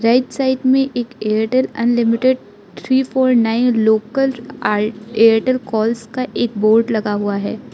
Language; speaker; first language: Hindi; non-native, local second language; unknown